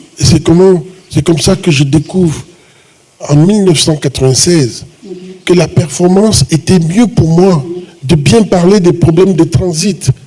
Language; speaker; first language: French; non-native, local second language; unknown